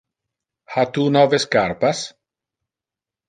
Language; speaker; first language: Interlingua; non-native, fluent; Italian